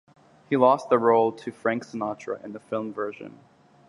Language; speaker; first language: English; native; English